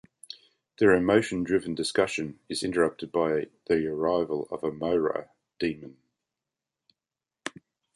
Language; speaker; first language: English; native; English